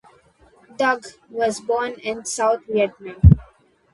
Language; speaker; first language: English; non-native, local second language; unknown